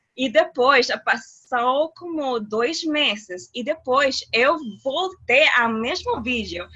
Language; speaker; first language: Portuguese; non-native, related language; Spanish